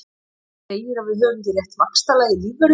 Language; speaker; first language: Icelandic; native; Icelandic